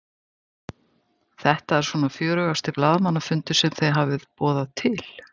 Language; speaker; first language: Icelandic; native; Icelandic